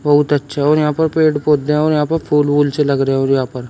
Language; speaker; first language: Hindi; native; Hindi